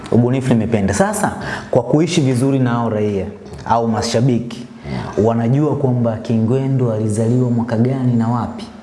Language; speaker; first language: Swahili; native; Swahili